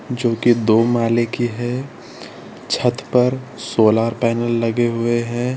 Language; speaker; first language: Hindi; non-native, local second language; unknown